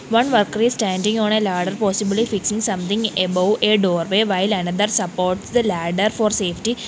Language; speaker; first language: English; non-native, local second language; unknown